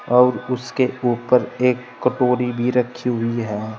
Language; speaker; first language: Hindi; native; Hindi